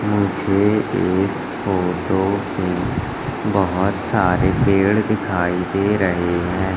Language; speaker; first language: Hindi; native; Hindi